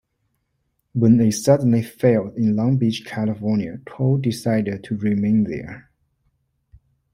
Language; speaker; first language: English; non-native, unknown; Chinese